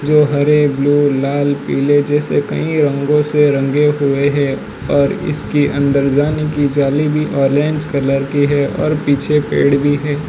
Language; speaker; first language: Hindi; non-native, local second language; Gujarati